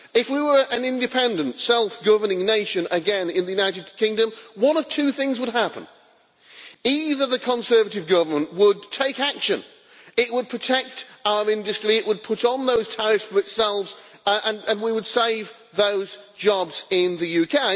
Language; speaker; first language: English; native; English